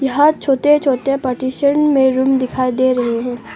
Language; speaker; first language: Hindi; non-native, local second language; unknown